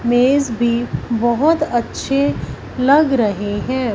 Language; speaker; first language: Hindi; non-native, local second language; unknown